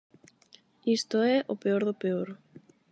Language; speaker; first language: Galician; non-native, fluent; Spanish